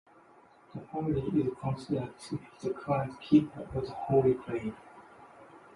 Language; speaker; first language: English; non-native, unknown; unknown